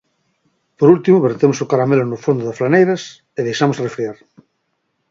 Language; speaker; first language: Galician; native; Galician